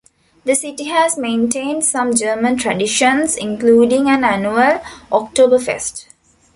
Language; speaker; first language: English; non-native, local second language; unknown